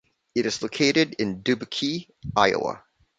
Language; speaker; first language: English; non-native, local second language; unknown